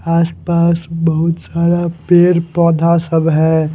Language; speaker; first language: Hindi; non-native, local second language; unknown